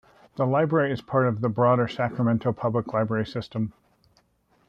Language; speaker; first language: English; native; English